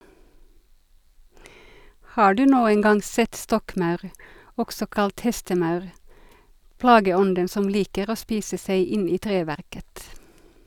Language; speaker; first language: Norwegian; non-native, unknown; Finnish